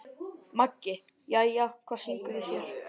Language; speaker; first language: Icelandic; native; Icelandic